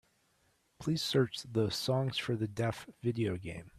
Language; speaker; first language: English; native; English